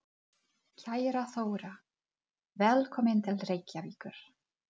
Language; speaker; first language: Icelandic; non-native, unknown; Czech